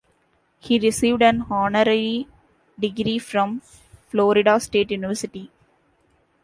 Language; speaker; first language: English; non-native, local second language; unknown